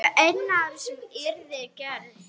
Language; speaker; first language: Icelandic; non-native, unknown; Arabic